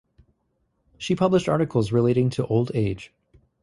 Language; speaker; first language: English; native; English